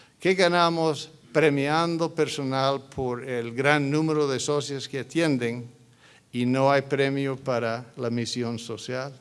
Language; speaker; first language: Spanish; non-native, fluent; English